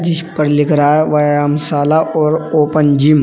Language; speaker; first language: Hindi; native; Hindi